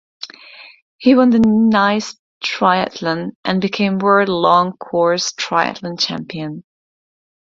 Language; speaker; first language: English; non-native, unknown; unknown